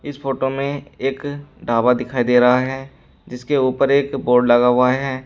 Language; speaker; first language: Hindi; native; Hindi